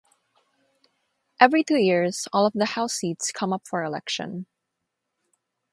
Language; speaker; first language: English; non-native, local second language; Filipino